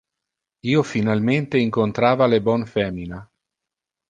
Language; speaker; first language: Interlingua; non-native, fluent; Italian